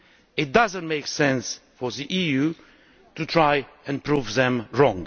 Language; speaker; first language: English; non-native, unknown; Romanian